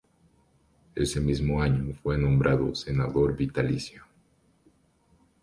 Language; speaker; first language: Spanish; native; Spanish